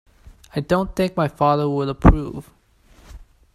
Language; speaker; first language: English; non-native, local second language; Cantonese